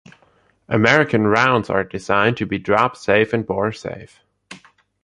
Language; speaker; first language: English; non-native, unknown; German